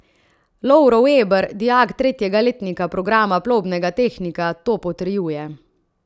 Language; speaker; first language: Slovenian; native; Slovenian